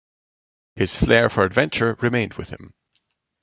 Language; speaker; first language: English; non-native, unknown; German